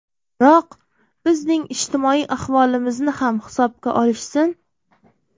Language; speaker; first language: Uzbek; native; Uzbek